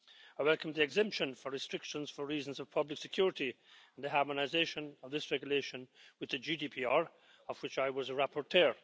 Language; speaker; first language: English; native; English